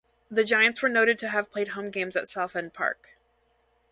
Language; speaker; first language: English; native; English